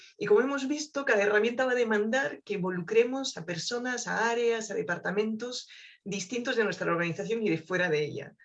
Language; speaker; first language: Spanish; non-native, fluent; French